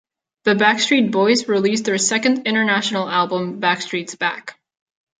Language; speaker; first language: English; non-native, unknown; Catalan